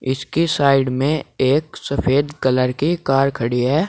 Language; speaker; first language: Hindi; native; Hindi